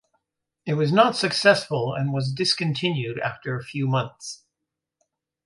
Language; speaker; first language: English; native; English